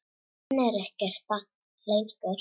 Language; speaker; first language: Icelandic; non-native, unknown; Czech